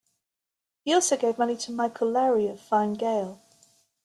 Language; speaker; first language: English; native; English